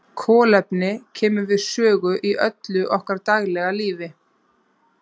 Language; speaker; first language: Icelandic; native; Icelandic